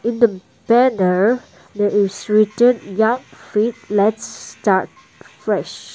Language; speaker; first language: English; non-native, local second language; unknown